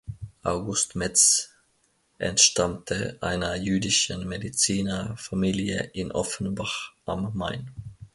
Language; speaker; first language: German; non-native, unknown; Finnish